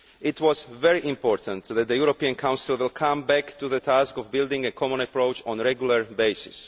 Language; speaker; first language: English; non-native, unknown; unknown